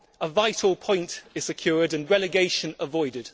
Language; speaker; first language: English; native; English